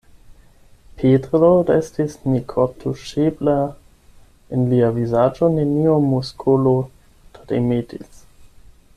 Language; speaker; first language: Esperanto; non-native, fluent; German